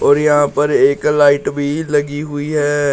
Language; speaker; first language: Hindi; native; Hindi